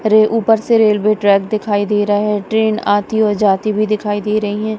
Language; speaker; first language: Hindi; non-native, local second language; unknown